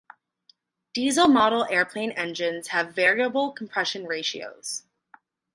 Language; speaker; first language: English; native; English